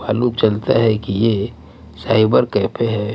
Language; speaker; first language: Hindi; non-native, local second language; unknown